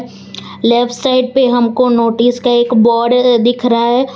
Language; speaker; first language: Hindi; non-native, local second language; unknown